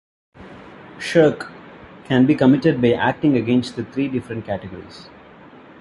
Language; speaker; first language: English; non-native, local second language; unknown